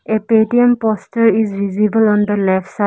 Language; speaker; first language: English; non-native, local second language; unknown